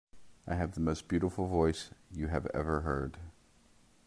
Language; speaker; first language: English; native; English